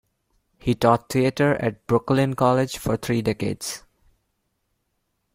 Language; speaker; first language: English; non-native, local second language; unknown